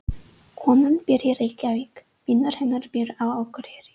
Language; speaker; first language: Icelandic; non-native, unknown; English